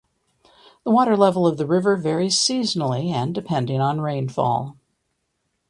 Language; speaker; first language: English; native; English